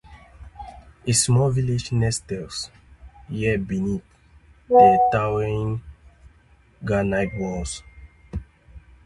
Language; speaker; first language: English; native; English